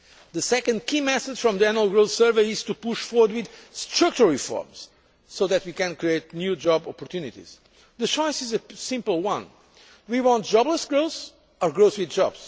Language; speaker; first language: English; non-native, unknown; Portuguese